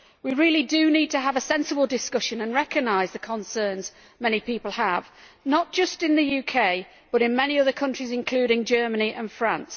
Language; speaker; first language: English; native; English